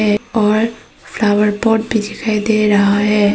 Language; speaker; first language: Hindi; early bilingual, other home language; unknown